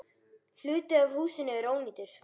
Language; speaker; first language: Icelandic; native; Icelandic